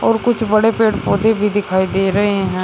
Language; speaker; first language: Hindi; native; Hindi